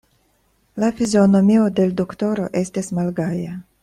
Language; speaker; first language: Esperanto; non-native, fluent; Russian